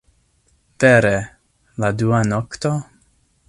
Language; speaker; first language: Esperanto; non-native, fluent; English